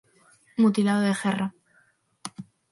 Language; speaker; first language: Galician; non-native, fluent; Spanish